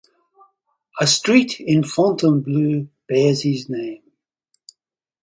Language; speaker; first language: English; native; English